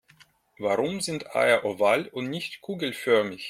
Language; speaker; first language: German; non-native, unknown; Russian